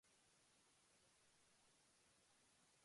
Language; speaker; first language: English; non-native, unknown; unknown